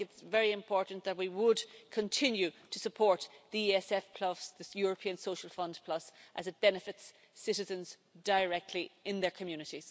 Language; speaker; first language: English; native; English